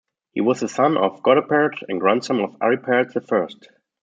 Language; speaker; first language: English; non-native, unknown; German